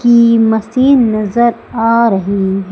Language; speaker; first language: Hindi; native; Hindi